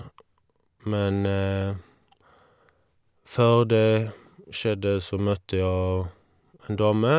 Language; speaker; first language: Norwegian; non-native, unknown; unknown